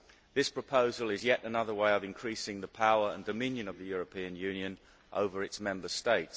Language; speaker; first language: English; native; English